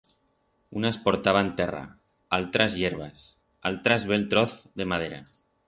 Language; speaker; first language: Aragonese; non-native, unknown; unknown